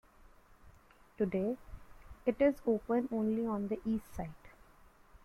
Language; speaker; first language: English; non-native, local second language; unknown